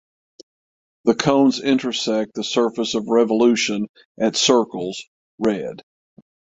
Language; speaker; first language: English; native; English